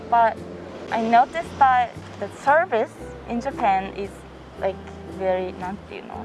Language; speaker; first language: English; non-native, fluent; Japanese